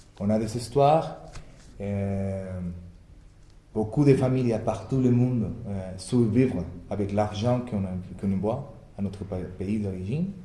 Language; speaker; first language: French; non-native, fluent; Spanish